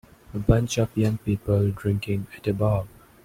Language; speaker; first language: English; non-native, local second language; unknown